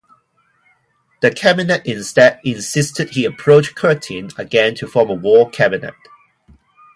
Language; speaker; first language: English; non-native, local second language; Cantonese